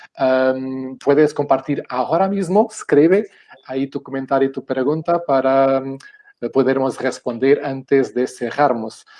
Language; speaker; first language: Spanish; non-native, related language; Portuguese